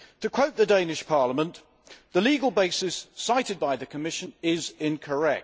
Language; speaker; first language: English; native; English